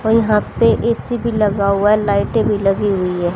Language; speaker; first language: Hindi; native; Hindi